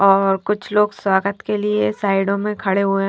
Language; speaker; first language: Hindi; non-native, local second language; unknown